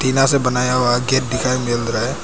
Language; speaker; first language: Hindi; non-native, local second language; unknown